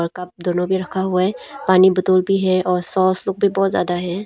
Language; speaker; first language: Hindi; non-native, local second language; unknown